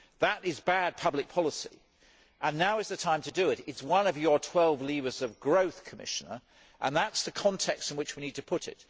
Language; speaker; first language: English; native; English